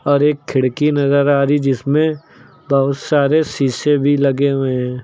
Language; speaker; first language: Hindi; native; Hindi